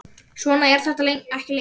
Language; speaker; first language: Icelandic; native; Icelandic